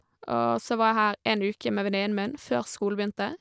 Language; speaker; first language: Norwegian; native; Norwegian